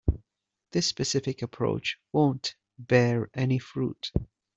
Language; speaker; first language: English; native; English